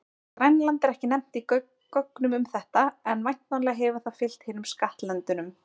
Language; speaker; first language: Icelandic; native; Icelandic